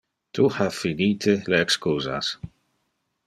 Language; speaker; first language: Interlingua; non-native, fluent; Dutch